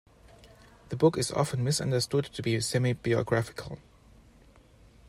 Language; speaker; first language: English; non-native, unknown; German